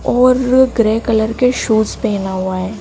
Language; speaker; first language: Hindi; native; Hindi